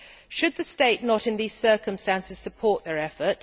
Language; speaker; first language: English; native; English